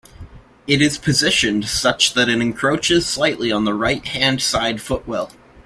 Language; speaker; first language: English; native; English